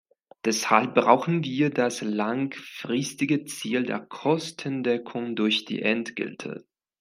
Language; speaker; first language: German; non-native, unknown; Spanish